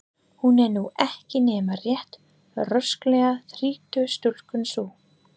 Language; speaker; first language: Icelandic; non-native, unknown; English